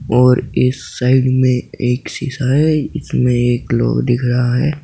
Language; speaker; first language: Hindi; native; Hindi